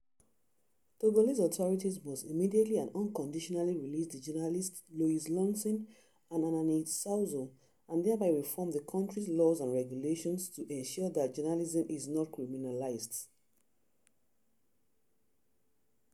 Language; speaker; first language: English; non-native, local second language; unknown